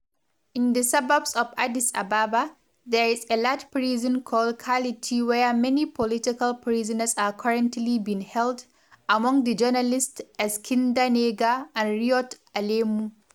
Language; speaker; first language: English; non-native, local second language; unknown